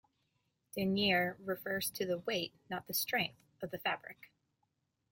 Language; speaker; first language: English; native; English